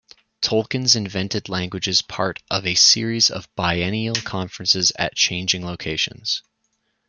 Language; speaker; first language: English; native; English